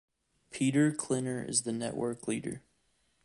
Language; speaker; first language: English; native; English